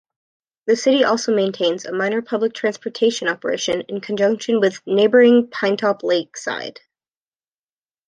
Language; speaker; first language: English; native; English